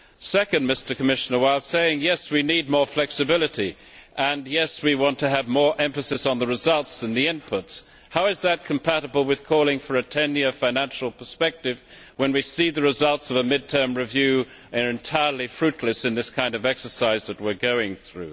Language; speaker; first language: English; native; English